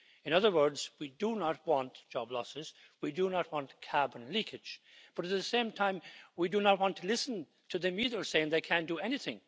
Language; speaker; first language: English; native; English